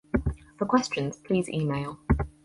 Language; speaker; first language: English; native; English